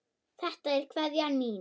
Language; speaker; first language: Icelandic; non-native, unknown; German